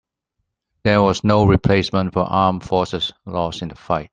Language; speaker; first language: English; non-native, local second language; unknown